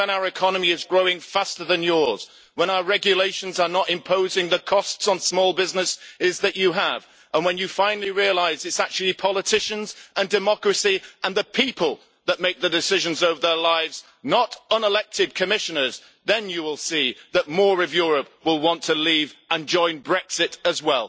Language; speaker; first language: English; native; English